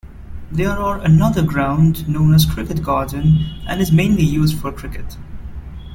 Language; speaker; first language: English; non-native, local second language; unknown